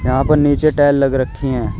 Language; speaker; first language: Hindi; native; Hindi